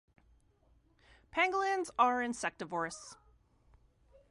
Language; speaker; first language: English; native; English